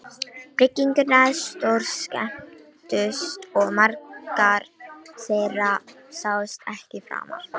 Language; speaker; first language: Icelandic; non-native, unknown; Romanian